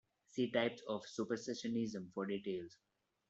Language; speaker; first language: English; non-native, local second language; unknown